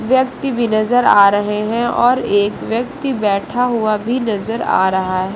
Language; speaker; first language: Hindi; native; Hindi